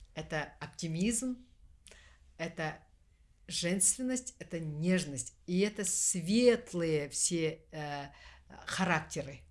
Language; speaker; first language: Russian; non-native, local second language; Kazakh